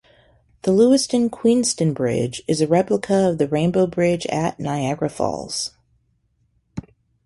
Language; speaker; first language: English; native; English